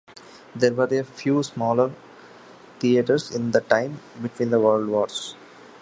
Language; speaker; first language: English; non-native, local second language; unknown